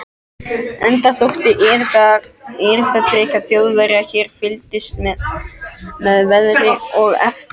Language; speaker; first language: Icelandic; non-native, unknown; French